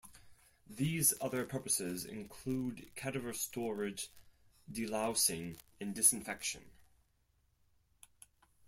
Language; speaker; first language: English; non-native, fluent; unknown